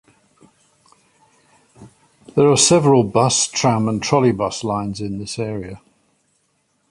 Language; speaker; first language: English; native; English